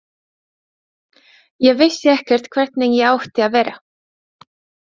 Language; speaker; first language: Icelandic; non-native, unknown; Latvian